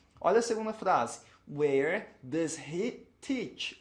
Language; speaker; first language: English; non-native, fluent; Portuguese